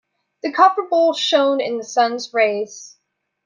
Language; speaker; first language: English; native; English